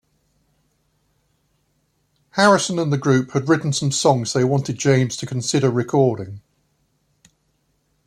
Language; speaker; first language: English; native; English